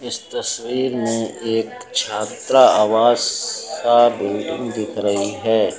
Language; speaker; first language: Hindi; native; Hindi